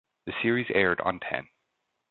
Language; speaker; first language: English; native; English